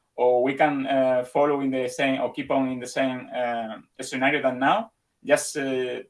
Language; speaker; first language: English; non-native, fluent; Spanish